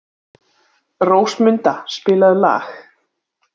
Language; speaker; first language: Icelandic; native; Icelandic